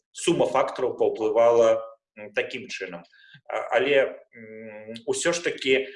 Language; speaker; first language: Belarusian; non-native, local second language; Russian